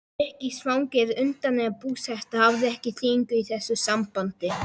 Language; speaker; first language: Icelandic; non-native, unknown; Polish